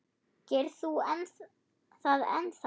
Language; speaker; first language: Icelandic; non-native, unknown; German